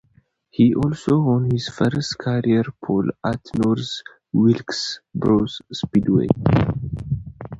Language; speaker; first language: English; non-native, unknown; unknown